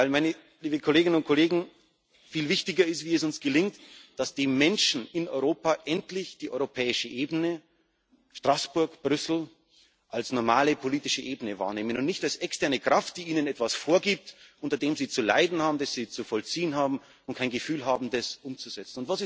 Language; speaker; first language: German; native; German